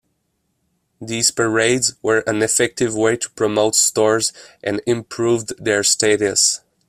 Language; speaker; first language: English; non-native, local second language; French